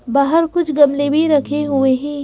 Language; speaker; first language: Hindi; native; Hindi